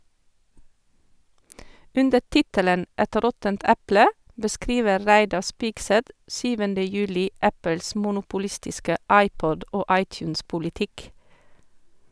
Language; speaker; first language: Norwegian; non-native, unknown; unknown